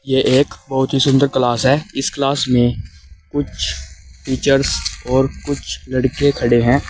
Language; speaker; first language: Hindi; native; Hindi